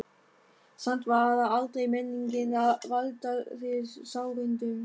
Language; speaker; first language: Icelandic; non-native, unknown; German